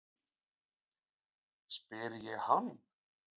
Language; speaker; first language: Icelandic; native; Icelandic